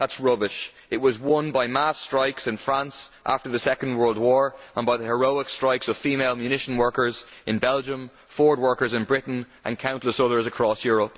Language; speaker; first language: English; native; English